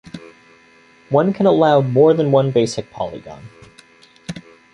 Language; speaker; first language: English; native; English